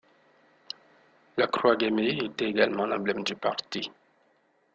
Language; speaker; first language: French; non-native, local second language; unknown